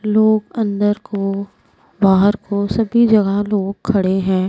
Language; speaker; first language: Hindi; non-native, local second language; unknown